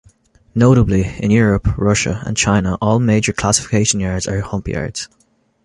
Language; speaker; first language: English; native; English